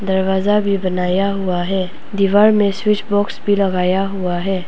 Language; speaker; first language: Hindi; non-native, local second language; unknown